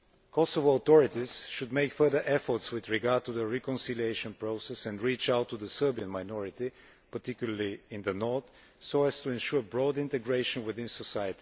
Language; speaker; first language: English; non-native, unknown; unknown